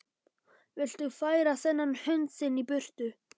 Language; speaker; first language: Icelandic; non-native, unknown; Polish